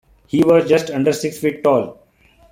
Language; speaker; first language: English; non-native, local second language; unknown